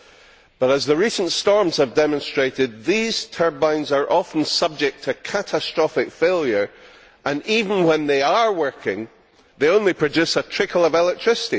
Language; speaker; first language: English; native; English